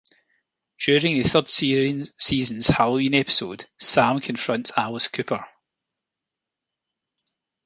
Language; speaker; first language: English; native; English